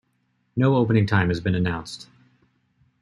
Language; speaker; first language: English; native; English